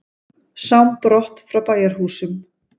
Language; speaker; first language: Icelandic; native; Icelandic